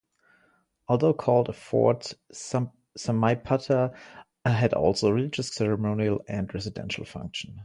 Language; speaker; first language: English; non-native, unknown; German